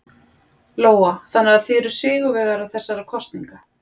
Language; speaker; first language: Icelandic; native; Icelandic